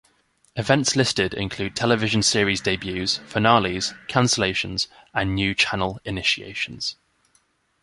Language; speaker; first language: English; native; English